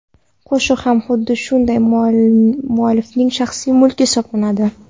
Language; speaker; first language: Uzbek; non-native, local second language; Kara-Kalpak